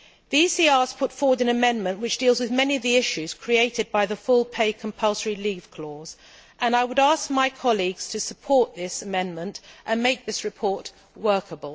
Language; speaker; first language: English; native; English